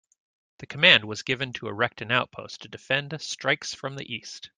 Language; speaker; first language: English; native; English